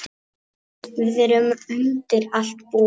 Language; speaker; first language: Icelandic; non-native, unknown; Polish